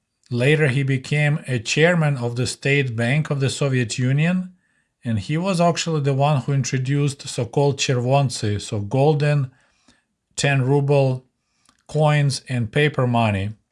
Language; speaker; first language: English; non-native, fluent; Russian